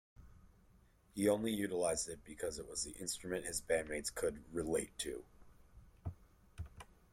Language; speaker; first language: English; native; English